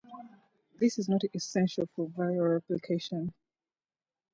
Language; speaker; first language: English; native; English